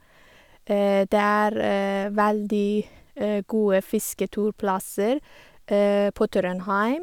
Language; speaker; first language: Norwegian; non-native, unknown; Persian